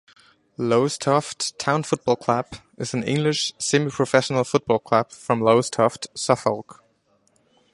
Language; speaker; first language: English; non-native, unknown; German